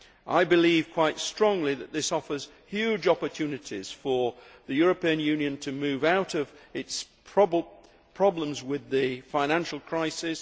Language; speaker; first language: English; native; English